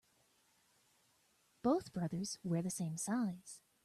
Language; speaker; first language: English; native; English